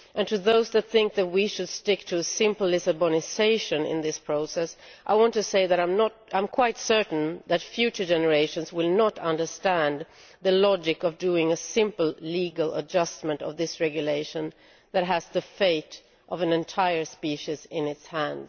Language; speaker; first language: English; non-native, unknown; Swedish